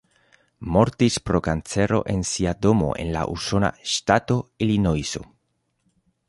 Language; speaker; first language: Esperanto; non-native, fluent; Spanish